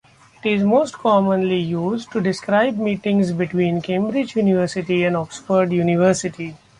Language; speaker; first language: English; non-native, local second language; Marathi